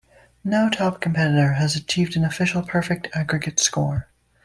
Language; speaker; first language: English; native; English